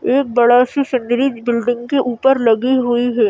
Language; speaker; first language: Hindi; native; Hindi